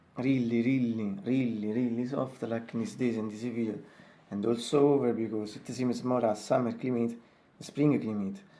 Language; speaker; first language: English; non-native, fluent; Italian